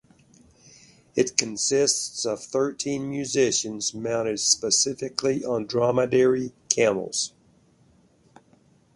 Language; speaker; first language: English; native; English